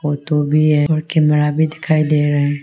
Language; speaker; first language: Hindi; non-native, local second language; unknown